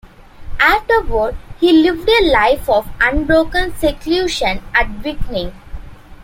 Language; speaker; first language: English; non-native, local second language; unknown